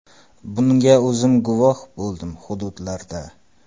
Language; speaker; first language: Uzbek; non-native, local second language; Kara-Kalpak